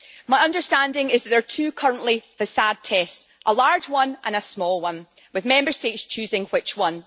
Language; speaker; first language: English; native; English